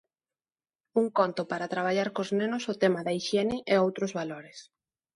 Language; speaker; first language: Galician; non-native, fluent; Spanish